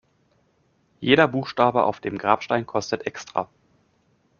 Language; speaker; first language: German; native; German